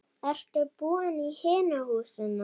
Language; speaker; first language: Icelandic; non-native, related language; Danish